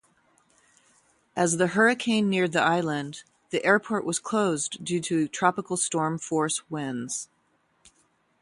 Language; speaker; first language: English; native; English